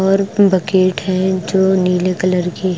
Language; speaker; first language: Hindi; non-native, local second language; Punjabi